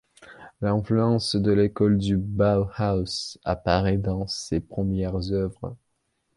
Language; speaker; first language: French; non-native, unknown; Belarusian